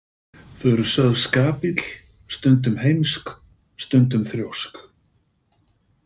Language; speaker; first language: Icelandic; native; Icelandic